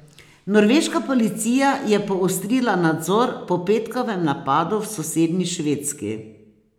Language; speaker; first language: Slovenian; native; Slovenian